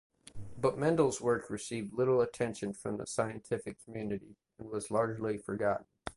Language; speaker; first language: English; native; English